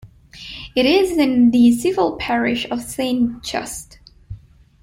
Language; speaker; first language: English; non-native, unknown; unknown